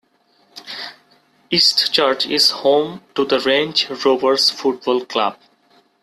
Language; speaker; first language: English; non-native, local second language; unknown